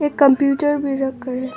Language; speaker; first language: Hindi; non-native, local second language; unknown